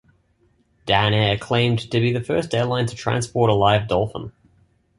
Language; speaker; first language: English; native; English